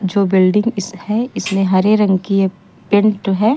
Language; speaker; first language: Hindi; native; Hindi